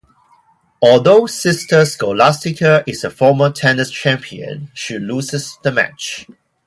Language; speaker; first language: English; non-native, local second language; Cantonese